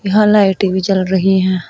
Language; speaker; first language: Hindi; native; Hindi